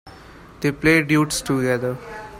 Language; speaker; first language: English; non-native, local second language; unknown